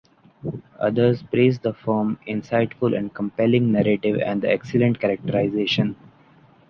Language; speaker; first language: English; non-native, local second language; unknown